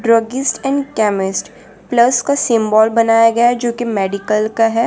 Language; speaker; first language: Hindi; non-native, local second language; Gujarati